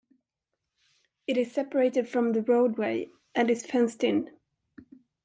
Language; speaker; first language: English; non-native, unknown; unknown